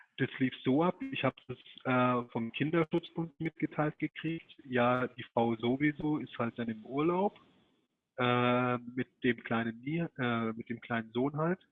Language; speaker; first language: German; early bilingual, other home language; Turkish